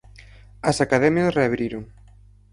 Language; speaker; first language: Galician; native; Galician